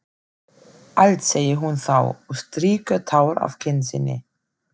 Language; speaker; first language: Icelandic; non-native, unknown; German